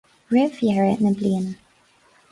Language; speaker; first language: Irish; non-native, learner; English